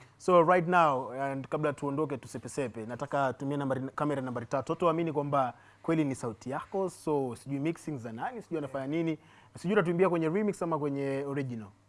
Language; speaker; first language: Swahili; native; Swahili